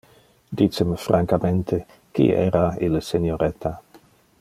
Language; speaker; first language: Interlingua; non-native, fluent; Dutch